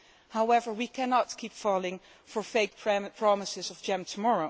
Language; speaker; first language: English; non-native, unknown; Dutch